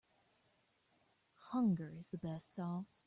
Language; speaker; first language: English; native; English